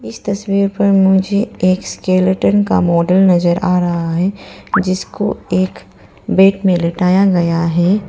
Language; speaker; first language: Hindi; non-native, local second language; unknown